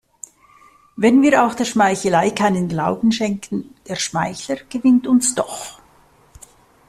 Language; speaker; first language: German; native; German